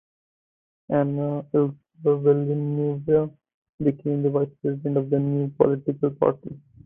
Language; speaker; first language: English; non-native, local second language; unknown